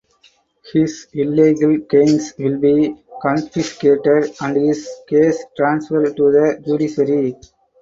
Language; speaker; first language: English; non-native, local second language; Tamil